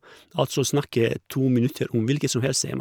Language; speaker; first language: Norwegian; non-native, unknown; Croatian